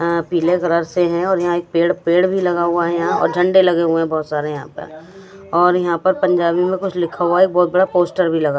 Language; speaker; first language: Hindi; non-native, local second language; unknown